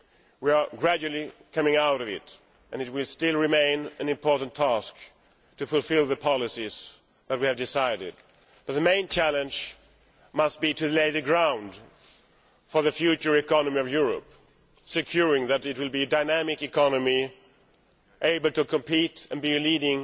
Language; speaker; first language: English; non-native, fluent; Swedish